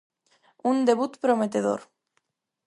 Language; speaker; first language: Galician; non-native, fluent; Spanish